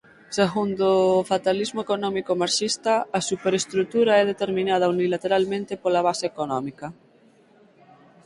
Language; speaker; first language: Galician; native; Galician